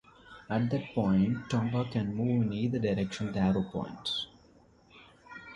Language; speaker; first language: English; non-native, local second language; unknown